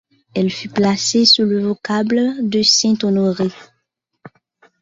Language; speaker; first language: French; non-native, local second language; Haitian Creole